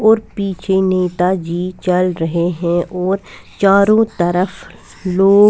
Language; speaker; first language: Hindi; non-native, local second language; Punjabi